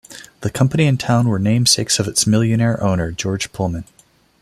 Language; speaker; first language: English; non-native, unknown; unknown